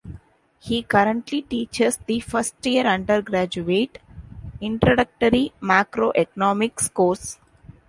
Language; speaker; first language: English; non-native, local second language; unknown